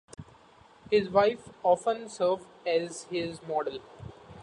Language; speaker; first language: English; non-native, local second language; Marathi